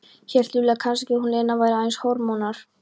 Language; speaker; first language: Icelandic; non-native, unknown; Polish